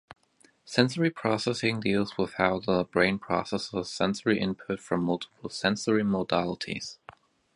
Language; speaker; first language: English; native; English